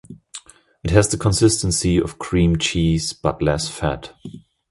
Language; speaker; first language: English; non-native, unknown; German